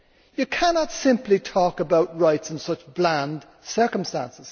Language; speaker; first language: English; native; English